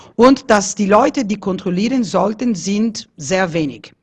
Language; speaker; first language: German; non-native, fluent; Italian